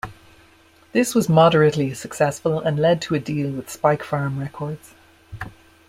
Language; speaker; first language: English; native; English